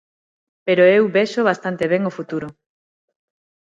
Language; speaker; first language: Galician; non-native, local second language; Spanish